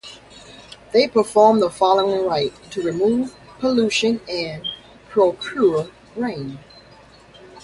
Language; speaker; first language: English; native; English